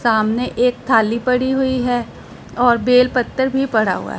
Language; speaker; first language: Hindi; non-native, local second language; Punjabi